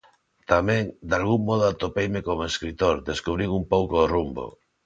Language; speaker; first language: Galician; non-native, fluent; Spanish